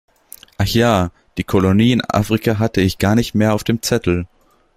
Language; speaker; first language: German; native; German